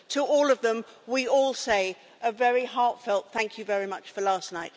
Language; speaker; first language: English; native; English